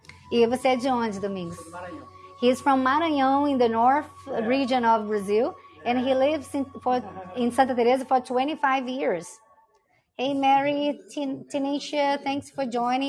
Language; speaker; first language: English; non-native, fluent; Portuguese